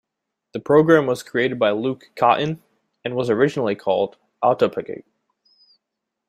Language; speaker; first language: English; native; English